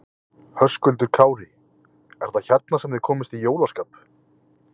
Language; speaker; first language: Icelandic; native; Icelandic